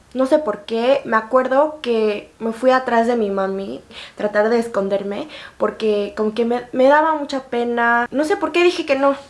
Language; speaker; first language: Spanish; early bilingual, other home language; Korean